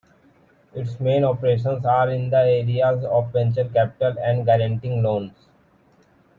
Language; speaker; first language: English; non-native, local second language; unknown